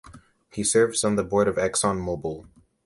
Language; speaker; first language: English; native; English